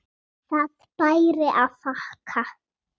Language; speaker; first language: Icelandic; native; Icelandic